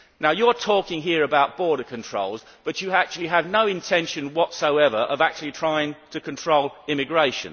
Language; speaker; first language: English; native; English